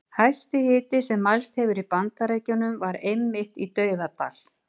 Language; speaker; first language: Icelandic; native; Icelandic